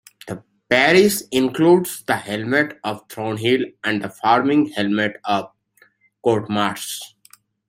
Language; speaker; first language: English; native; English